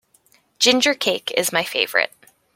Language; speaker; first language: English; native; English